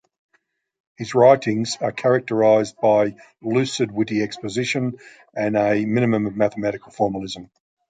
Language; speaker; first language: English; native; English